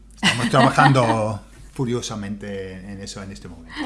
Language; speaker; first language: Spanish; non-native, fluent; English